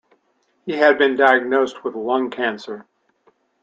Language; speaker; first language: English; native; English